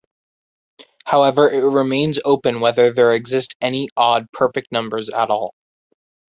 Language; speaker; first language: English; native; English